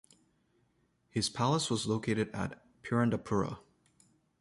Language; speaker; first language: English; native; English